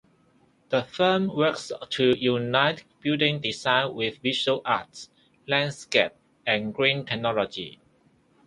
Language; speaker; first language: English; non-native, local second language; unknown